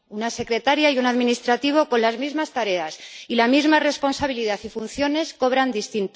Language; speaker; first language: Spanish; native; Spanish